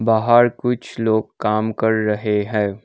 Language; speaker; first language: Hindi; non-native, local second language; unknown